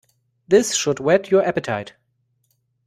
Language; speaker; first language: English; non-native, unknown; German